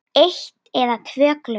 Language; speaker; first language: Icelandic; native; Icelandic